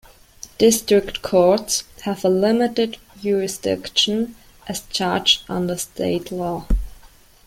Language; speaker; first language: English; non-native, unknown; German